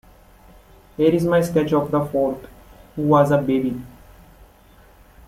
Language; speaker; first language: English; non-native, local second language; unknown